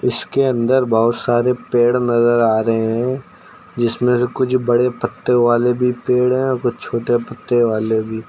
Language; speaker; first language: Hindi; native; Hindi